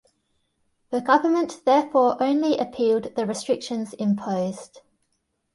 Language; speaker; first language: English; native; English